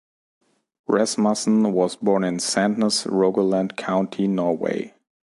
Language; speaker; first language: English; non-native, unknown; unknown